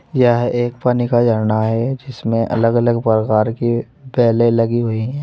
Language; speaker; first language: Hindi; native; Hindi